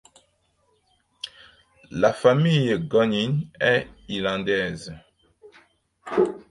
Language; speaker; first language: French; non-native, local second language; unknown